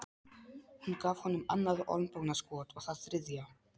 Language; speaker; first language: Icelandic; non-native, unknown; Polish